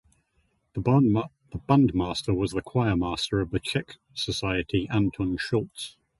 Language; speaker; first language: English; native; English